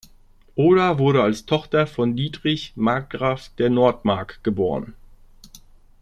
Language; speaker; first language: German; native; German